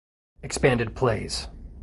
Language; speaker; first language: English; native; English